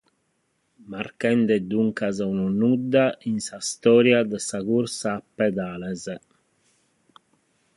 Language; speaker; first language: Sardinian; native; Sardinian